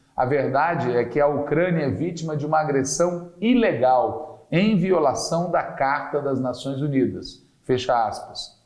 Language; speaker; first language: Portuguese; native; Portuguese